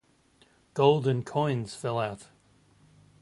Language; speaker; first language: English; native; English